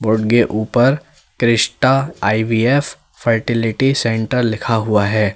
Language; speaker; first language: Hindi; native; Hindi